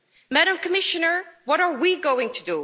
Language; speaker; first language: English; non-native, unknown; Dutch